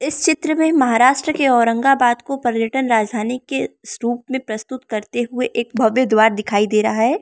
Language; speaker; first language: Hindi; non-native, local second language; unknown